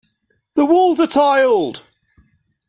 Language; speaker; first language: English; native; English